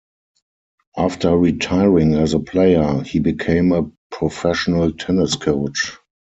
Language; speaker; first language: English; non-native, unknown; German